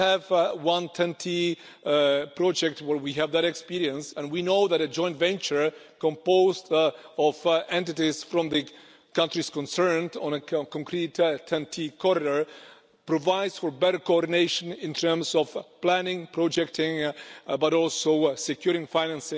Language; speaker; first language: English; non-native, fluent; Czech